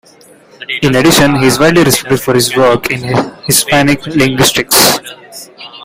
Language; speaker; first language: English; non-native, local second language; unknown